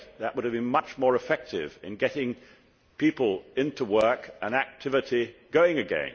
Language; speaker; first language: English; native; English